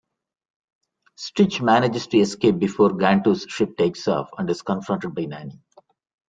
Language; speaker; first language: English; non-native, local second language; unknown